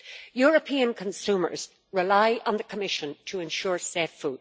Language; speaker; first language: English; native; English